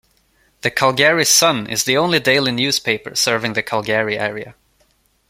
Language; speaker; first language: English; non-native, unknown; Swedish